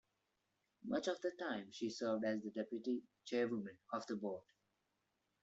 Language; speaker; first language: English; non-native, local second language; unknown